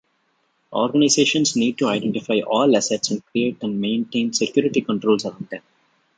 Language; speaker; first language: English; non-native, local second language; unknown